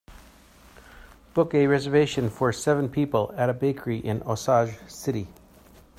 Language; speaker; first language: English; native; English